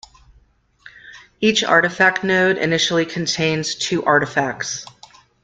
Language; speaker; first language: English; native; English